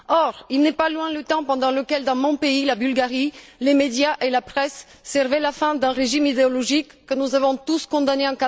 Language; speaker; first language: French; non-native, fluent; Bulgarian